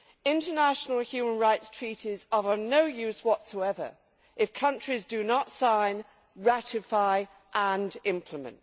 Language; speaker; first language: English; native; English